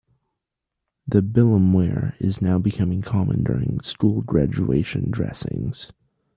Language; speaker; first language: English; native; English